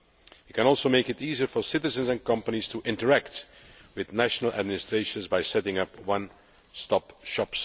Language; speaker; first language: English; non-native, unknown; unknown